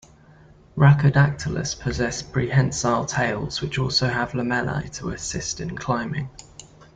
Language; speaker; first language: English; native; English